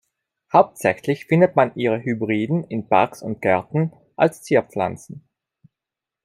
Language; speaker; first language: German; non-native, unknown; Italian